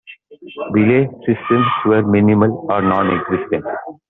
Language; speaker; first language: English; non-native, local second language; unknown